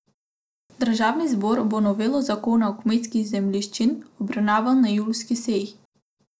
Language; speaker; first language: Slovenian; non-native, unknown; Macedonian